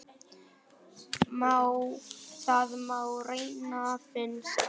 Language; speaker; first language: Icelandic; non-native, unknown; Vietnamese